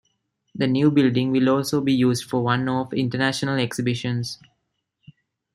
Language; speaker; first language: English; non-native, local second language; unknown